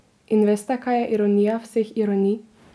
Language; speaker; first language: Slovenian; native; Slovenian